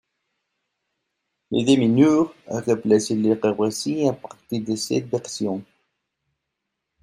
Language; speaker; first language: French; non-native, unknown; Spanish